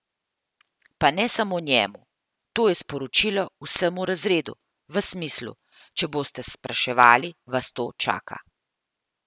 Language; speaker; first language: Slovenian; native; Slovenian